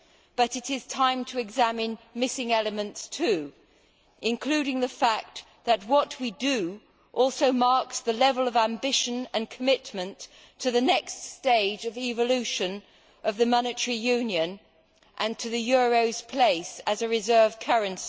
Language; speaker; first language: English; native; English